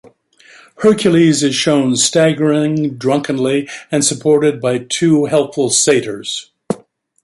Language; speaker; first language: English; native; English